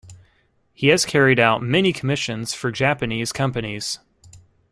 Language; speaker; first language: English; native; English